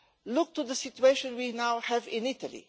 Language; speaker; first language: English; non-native, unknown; Portuguese